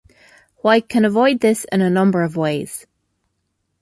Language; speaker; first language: English; native; English